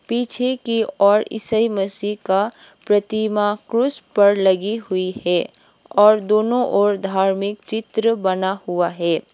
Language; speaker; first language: Hindi; non-native, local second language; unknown